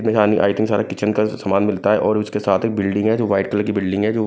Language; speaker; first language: Hindi; non-native, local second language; Punjabi